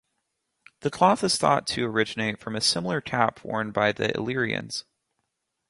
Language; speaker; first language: English; native; English